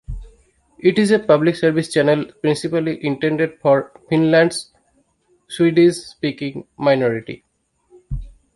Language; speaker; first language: English; non-native, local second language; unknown